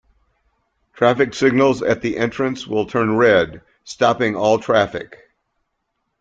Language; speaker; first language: English; native; English